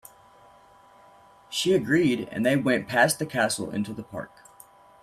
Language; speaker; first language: English; native; English